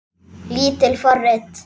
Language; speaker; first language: Icelandic; native; Icelandic